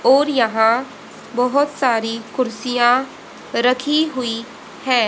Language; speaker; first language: Hindi; native; Hindi